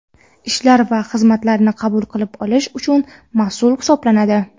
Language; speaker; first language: Uzbek; non-native, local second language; Kara-Kalpak